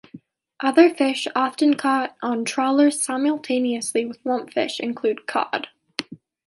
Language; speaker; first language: English; native; English